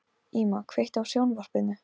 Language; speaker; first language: Icelandic; non-native, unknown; Polish